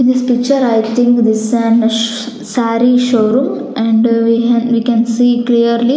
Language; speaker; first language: English; non-native, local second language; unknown